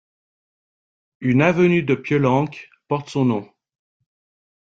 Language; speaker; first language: French; native; French